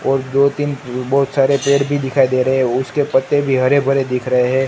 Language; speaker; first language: Hindi; non-native, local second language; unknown